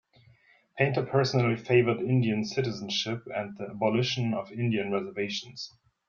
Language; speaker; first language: English; non-native, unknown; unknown